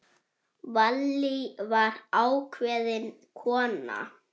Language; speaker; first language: Icelandic; native; Icelandic